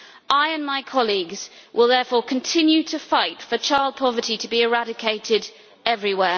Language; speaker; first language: English; native; English